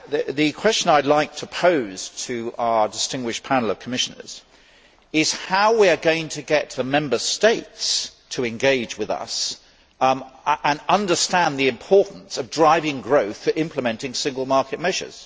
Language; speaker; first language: English; native; English